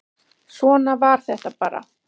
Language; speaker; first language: Icelandic; native; Icelandic